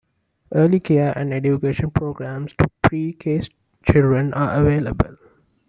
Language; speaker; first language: English; non-native, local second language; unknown